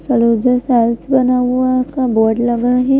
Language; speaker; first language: Hindi; native; Hindi